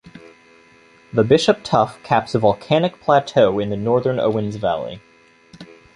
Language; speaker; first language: English; native; English